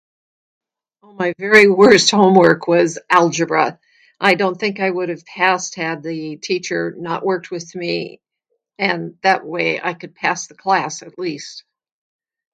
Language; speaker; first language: English; native; English